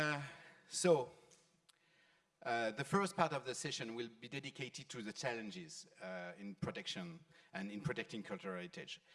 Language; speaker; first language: English; non-native, fluent; French